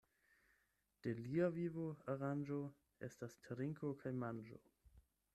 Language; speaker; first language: Esperanto; non-native, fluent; German